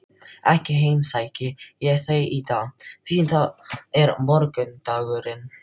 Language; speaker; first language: Icelandic; non-native, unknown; Filipino